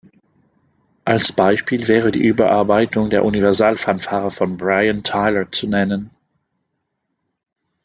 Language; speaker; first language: German; non-native, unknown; French